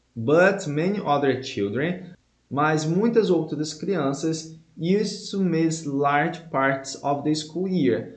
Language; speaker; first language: English; non-native, fluent; Portuguese